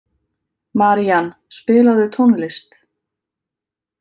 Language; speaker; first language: Icelandic; native; Icelandic